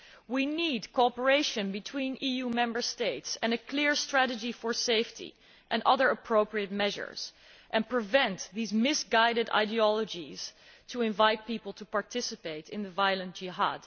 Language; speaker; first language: English; non-native, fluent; Dutch